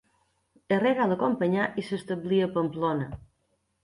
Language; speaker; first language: Catalan; native; Catalan